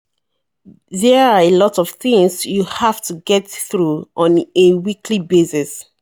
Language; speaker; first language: English; non-native, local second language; Yoruba